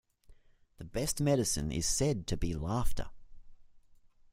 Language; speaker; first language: English; native; English